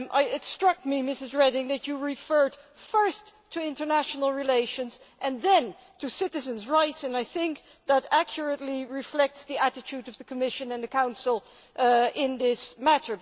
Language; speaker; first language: English; non-native, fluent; Dutch